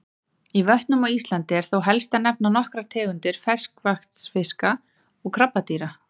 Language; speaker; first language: Icelandic; native; Icelandic